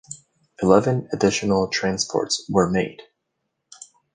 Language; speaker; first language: English; native; English